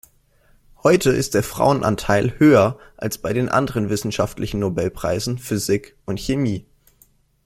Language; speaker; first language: German; native; German